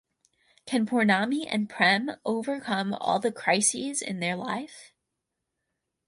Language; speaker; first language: English; native; English